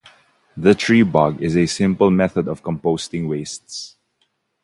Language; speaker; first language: English; non-native, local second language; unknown